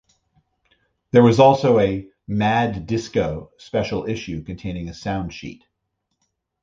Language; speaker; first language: English; native; English